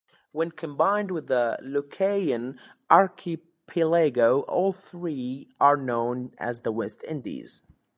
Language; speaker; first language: English; native; English